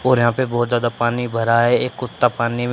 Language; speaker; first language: Hindi; native; Hindi